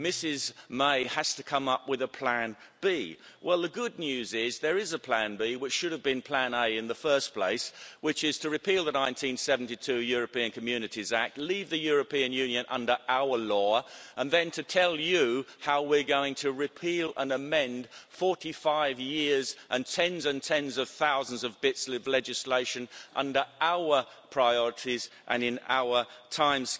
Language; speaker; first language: English; native; English